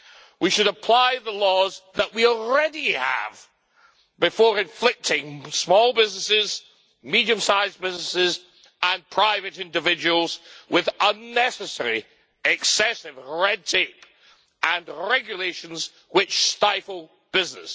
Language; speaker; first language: English; native; English